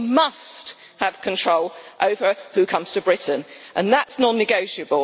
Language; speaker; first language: English; native; English